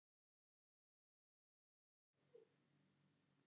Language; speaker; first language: Icelandic; native; Icelandic